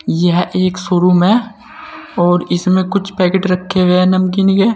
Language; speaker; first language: Hindi; native; Hindi